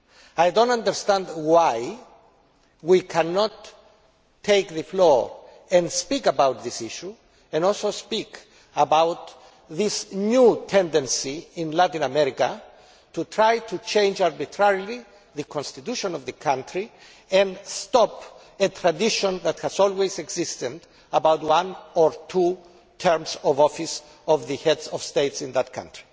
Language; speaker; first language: English; non-native, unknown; Greek